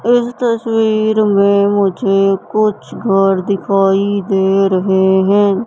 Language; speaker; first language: Hindi; native; Hindi